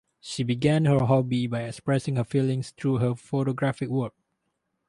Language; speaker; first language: English; non-native, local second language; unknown